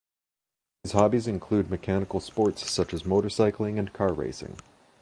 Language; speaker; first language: English; native; English